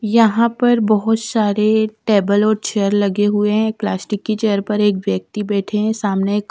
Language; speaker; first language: Hindi; non-native, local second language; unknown